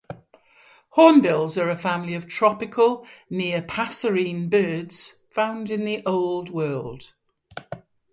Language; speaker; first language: English; native; English